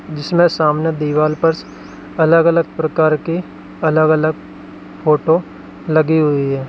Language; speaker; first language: Hindi; native; Hindi